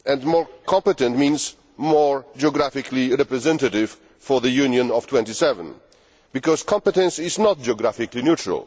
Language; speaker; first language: English; non-native, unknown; Polish